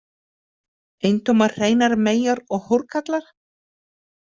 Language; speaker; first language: Icelandic; native; Icelandic